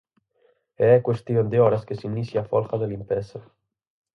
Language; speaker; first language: Galician; native; Galician